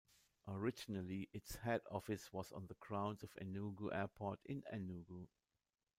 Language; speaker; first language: English; non-native, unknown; German